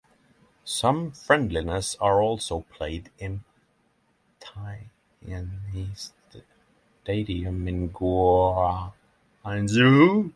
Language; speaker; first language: English; non-native, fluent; Norwegian